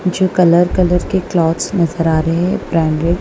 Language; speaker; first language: Hindi; non-native, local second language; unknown